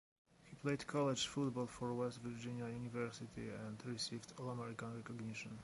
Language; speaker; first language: English; non-native, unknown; Polish